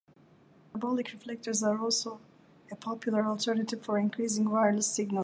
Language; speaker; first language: English; non-native, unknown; Turkish